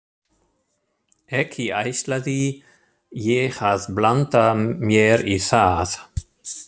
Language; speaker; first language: Icelandic; non-native, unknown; German